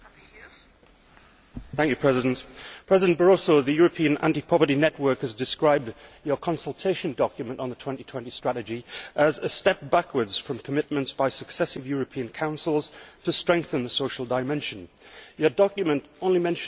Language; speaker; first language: English; native; English